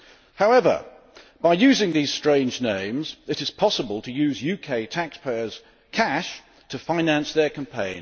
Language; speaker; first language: English; native; English